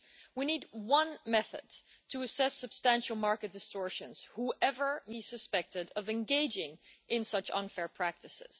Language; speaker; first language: English; non-native, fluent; Dutch